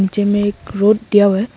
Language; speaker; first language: Hindi; non-native, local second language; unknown